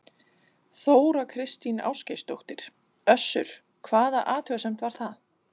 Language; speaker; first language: Icelandic; non-native, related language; Danish